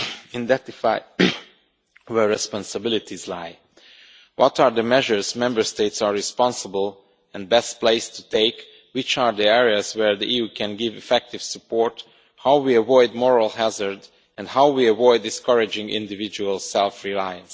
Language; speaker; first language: English; non-native, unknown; Romanian